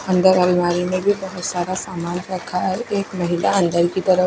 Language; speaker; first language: Hindi; non-native, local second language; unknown